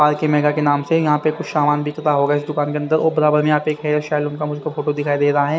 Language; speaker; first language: Hindi; native; Hindi